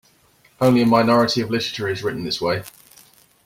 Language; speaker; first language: English; native; English